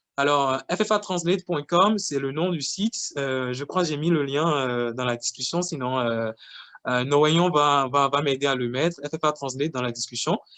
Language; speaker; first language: French; non-native, local second language; Fon